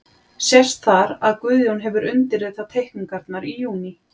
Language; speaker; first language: Icelandic; native; Icelandic